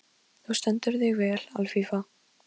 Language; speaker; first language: Icelandic; non-native, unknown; Polish